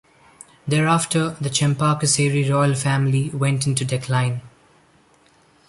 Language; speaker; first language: English; non-native, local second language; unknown